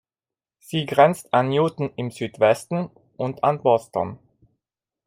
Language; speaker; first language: German; non-native, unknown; Italian